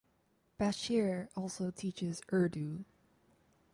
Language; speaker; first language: English; native; English